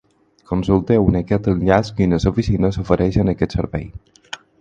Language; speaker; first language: Catalan; non-native, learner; Spanish